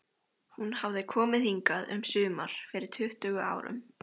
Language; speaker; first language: Icelandic; native; Icelandic